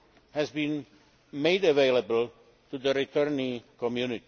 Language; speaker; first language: English; non-native, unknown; Czech